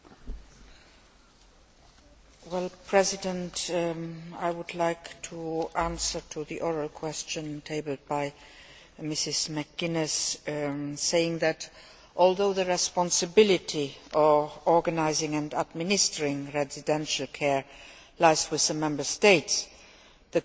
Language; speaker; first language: English; non-native, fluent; Luxembourgish